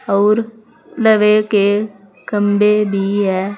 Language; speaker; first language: Hindi; native; Hindi